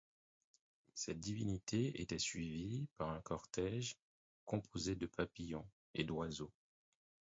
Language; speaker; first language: French; non-native, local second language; Haitian Creole